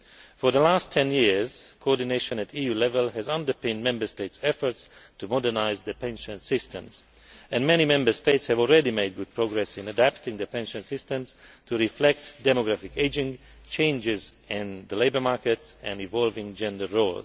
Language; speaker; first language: English; non-native, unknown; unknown